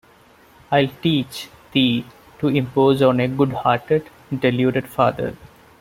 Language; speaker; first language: English; non-native, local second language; Malayalam